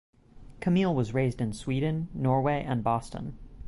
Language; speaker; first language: English; native; English